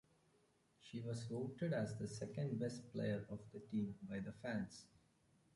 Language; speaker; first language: English; non-native, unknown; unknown